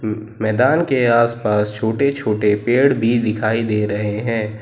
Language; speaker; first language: Hindi; non-native, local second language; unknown